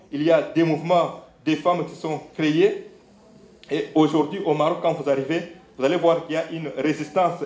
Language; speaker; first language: French; non-native, local second language; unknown